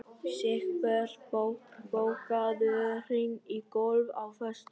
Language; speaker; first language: Icelandic; non-native, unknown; Vietnamese